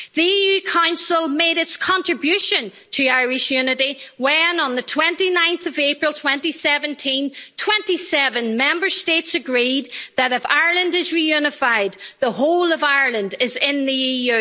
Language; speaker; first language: English; native; English